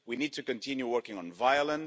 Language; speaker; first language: English; non-native, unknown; Spanish